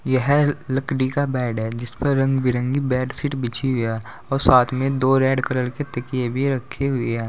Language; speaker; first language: Hindi; native; Hindi